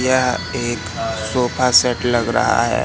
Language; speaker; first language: Hindi; native; Hindi